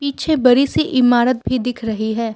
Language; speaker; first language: Hindi; non-native, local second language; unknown